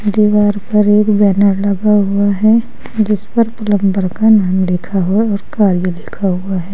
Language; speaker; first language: Hindi; native; Hindi